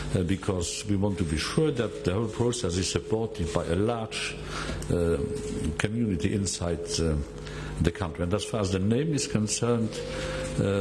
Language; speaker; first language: English; non-native, fluent; Luxembourgish